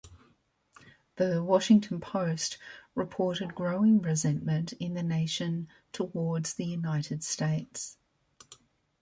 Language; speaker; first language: English; native; English